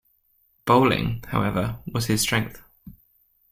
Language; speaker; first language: English; native; English